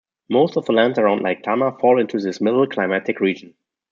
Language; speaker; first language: English; non-native, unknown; German